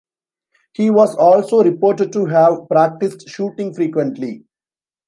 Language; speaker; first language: English; non-native, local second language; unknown